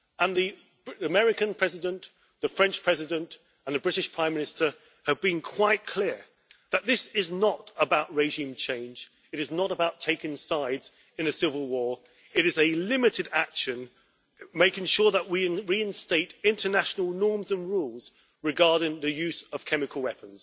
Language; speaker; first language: English; native; English